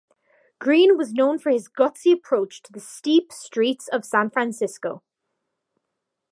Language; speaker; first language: English; native; English